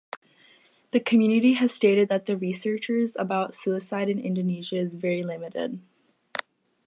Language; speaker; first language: English; native; English